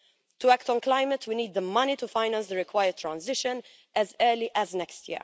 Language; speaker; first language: English; non-native, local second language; Maltese